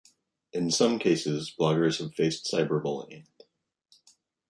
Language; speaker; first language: English; native; English